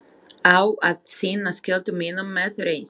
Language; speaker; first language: Icelandic; non-native, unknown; Slovak